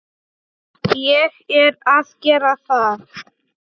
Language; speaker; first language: Icelandic; non-native, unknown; Polish